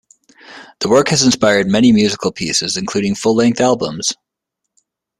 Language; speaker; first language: English; native; English